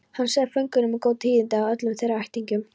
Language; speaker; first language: Icelandic; non-native, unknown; Polish